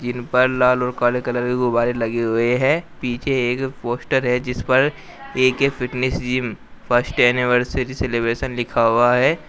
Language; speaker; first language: Hindi; native; Hindi